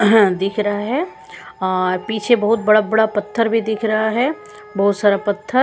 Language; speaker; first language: Hindi; non-native, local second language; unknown